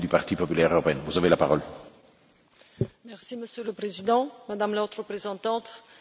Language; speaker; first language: French; non-native, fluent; Bulgarian